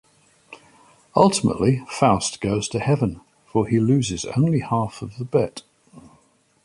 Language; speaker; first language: English; native; English